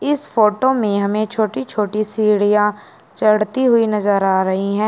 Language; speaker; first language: Hindi; native; Hindi